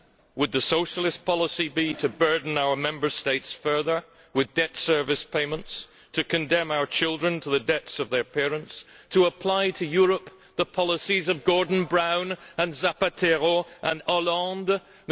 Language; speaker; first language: English; native; English